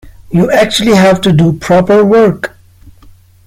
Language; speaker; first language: English; non-native, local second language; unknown